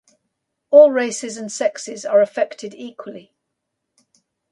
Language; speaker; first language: English; native; English